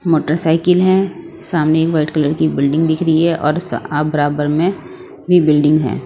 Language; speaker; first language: Hindi; non-native, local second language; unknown